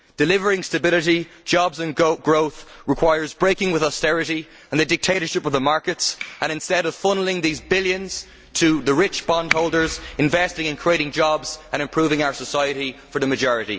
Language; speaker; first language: English; native; English